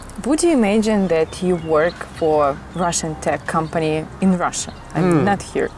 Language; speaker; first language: English; non-native, learner; Russian